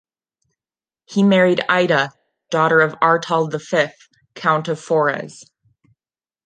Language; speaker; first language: English; non-native, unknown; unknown